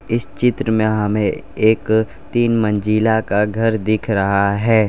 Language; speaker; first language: Hindi; non-native, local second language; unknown